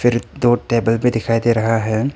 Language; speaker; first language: Hindi; non-native, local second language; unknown